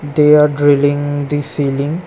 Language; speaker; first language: English; non-native, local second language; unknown